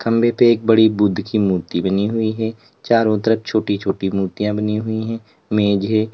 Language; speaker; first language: Hindi; native; Hindi